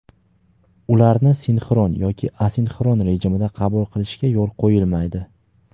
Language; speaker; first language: Uzbek; native; Uzbek